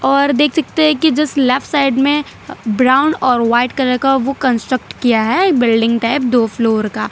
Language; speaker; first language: Hindi; non-native, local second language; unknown